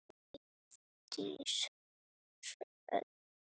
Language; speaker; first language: Icelandic; native; Icelandic